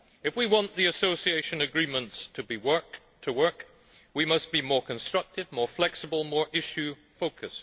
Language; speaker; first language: English; native; English